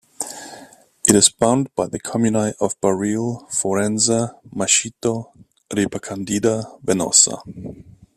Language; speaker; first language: English; native; English